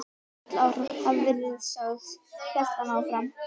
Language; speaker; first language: Icelandic; native; Icelandic